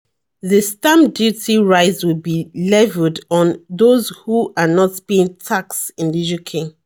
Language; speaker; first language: English; non-native, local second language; Yoruba